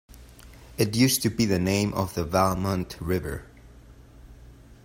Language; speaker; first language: English; non-native, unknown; Spanish